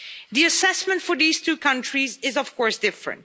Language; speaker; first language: English; non-native, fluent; Dutch